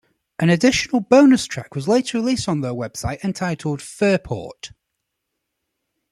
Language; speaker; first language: English; native; English